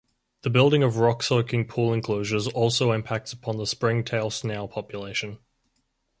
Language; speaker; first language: English; native; English